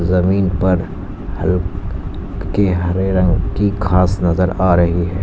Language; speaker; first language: Hindi; native; Hindi